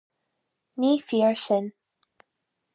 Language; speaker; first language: Irish; non-native, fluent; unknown